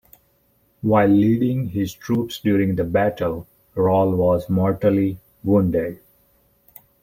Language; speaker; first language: English; non-native, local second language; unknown